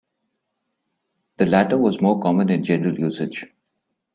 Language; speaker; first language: English; non-native, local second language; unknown